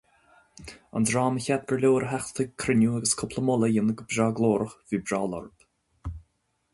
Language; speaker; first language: Irish; non-native, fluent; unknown